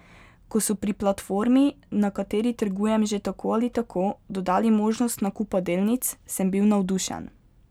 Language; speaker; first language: Slovenian; native; Slovenian